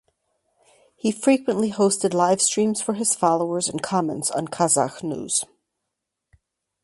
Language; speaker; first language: English; native; English